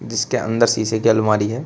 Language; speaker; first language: Hindi; native; Hindi